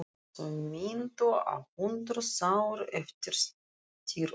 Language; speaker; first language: Icelandic; non-native, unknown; Russian